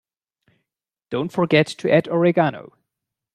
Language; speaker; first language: English; non-native, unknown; German